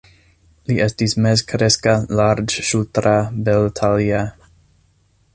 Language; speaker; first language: Esperanto; non-native, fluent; English